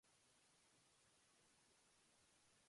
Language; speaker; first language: English; non-native, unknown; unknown